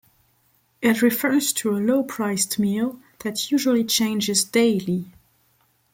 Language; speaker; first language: English; non-native, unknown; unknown